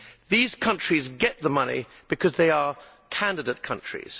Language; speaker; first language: English; native; English